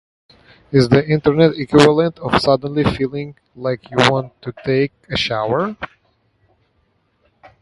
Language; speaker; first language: English; native; English